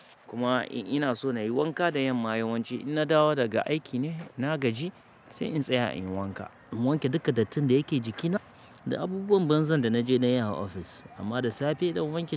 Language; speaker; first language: Hausa; native; Hausa